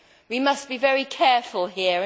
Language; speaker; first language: English; native; English